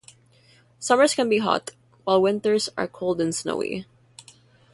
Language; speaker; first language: English; non-native, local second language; Filipino